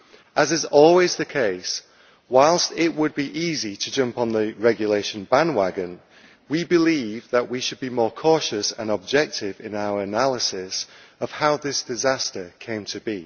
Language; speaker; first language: English; native; English